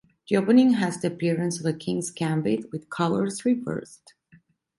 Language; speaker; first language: English; non-native, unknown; Italian